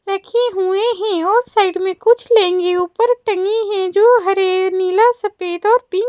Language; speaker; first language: Hindi; native; Hindi